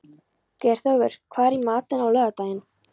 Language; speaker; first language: Icelandic; non-native, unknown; Polish